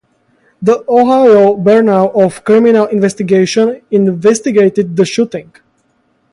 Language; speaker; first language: English; native; English